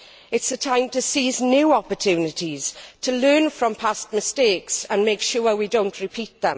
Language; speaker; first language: English; native; English